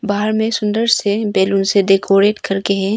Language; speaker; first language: Hindi; early bilingual, other home language; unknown